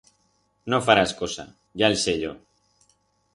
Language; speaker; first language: Aragonese; non-native, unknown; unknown